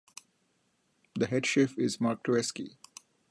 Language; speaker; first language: English; non-native, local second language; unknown